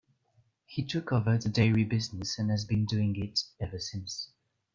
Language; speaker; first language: English; non-native, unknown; French